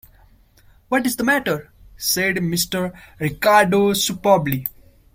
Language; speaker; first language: English; non-native, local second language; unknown